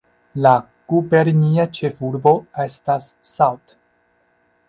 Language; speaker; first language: Esperanto; non-native, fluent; Chinese